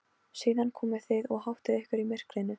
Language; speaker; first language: Icelandic; non-native, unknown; Polish